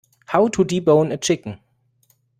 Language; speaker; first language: English; non-native, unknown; German